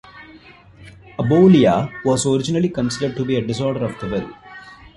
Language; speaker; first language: English; non-native, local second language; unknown